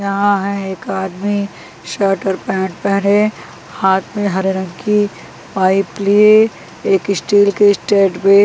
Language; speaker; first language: Hindi; non-native, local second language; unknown